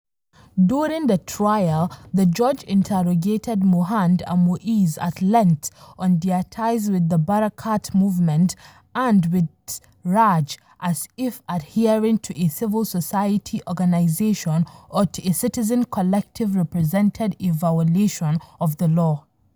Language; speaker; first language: English; non-native, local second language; Hausa